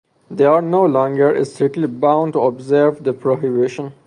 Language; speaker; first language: English; non-native, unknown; Persian